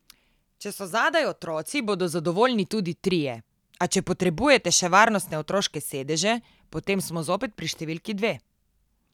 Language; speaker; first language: Slovenian; native; Slovenian